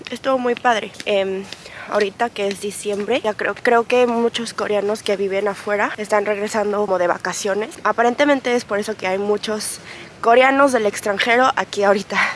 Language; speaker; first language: Spanish; non-native, fluent; Korean